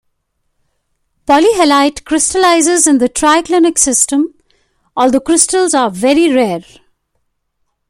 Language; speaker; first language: English; non-native, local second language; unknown